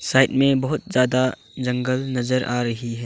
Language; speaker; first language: Hindi; non-native, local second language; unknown